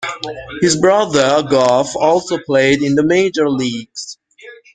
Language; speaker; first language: English; non-native, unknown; Persian